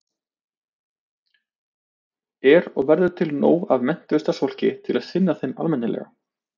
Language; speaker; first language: Icelandic; native; Icelandic